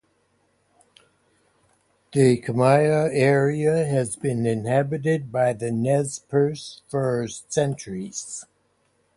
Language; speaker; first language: English; native; English